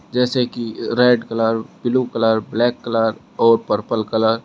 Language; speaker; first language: Hindi; native; Hindi